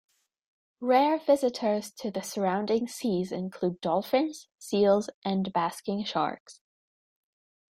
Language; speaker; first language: English; native; English